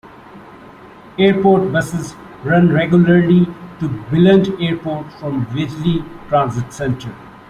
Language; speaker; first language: English; non-native, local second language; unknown